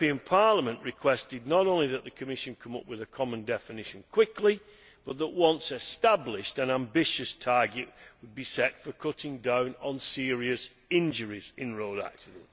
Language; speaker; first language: English; native; English